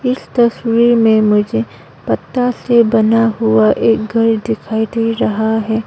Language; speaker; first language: Hindi; non-native, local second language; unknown